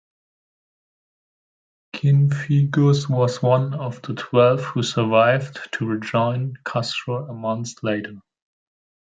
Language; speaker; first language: English; non-native, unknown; German